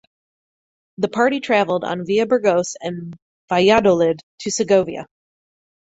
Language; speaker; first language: English; native; English